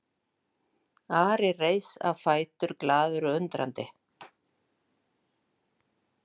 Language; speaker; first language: Icelandic; non-native, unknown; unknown